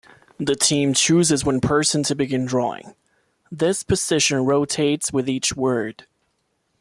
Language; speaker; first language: English; non-native, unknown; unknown